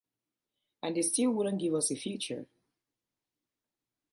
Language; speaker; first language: English; native; English